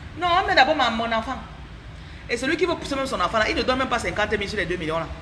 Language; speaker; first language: French; non-native, local second language; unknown